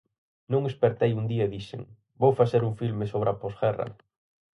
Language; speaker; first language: Galician; native; Galician